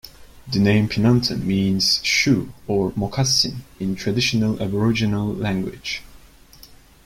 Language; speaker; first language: English; non-native, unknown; Turkish